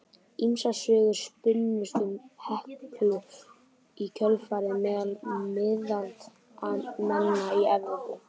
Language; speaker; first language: Icelandic; native; Icelandic